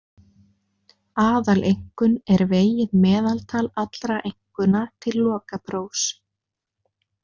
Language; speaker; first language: Icelandic; native; Icelandic